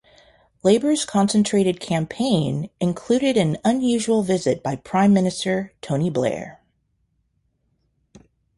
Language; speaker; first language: English; native; English